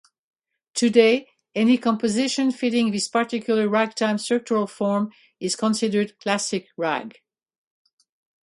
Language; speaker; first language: English; native; English